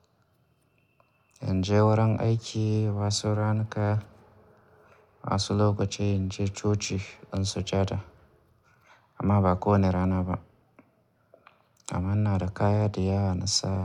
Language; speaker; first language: Hausa; native; Hausa